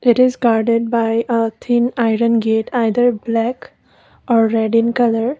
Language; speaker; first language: English; non-native, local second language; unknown